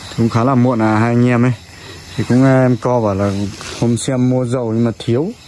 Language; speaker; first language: Vietnamese; native; Vietnamese